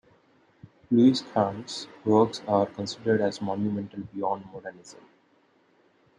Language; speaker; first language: English; non-native, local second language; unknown